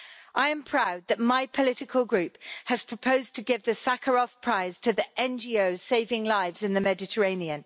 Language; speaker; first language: English; native; English